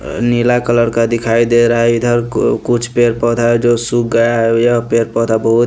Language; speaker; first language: Hindi; non-native, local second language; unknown